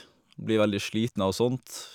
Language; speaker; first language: Norwegian; native; Norwegian